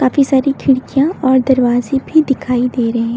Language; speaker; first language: Hindi; native; Hindi